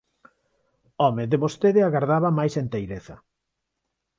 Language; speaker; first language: Galician; non-native, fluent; Spanish